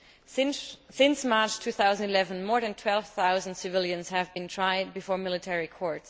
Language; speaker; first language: English; non-native, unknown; German